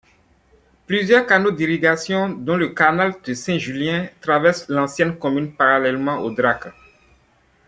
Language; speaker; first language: French; non-native, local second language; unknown